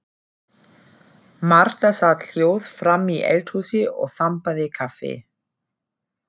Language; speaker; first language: Icelandic; non-native, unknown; German